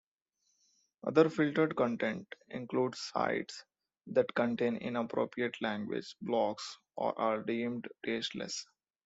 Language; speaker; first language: English; non-native, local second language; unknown